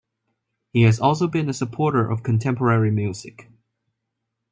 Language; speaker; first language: English; non-native, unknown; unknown